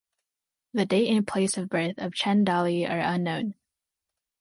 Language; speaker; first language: English; native; English